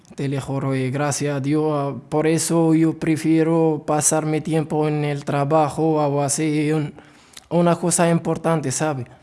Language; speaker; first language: Spanish; non-native, learner; Arabic